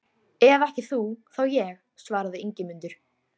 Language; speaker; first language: Icelandic; native; Icelandic